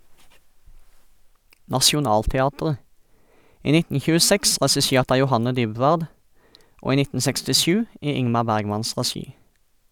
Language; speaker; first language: Norwegian; native; Norwegian